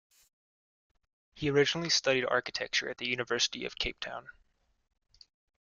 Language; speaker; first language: English; native; English